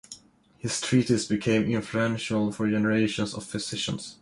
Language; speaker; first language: English; non-native, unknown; Swedish